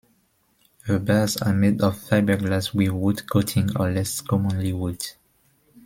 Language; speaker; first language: English; non-native, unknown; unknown